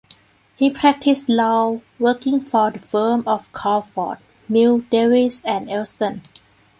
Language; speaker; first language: English; non-native, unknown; Thai